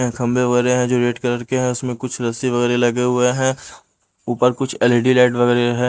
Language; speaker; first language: Hindi; non-native, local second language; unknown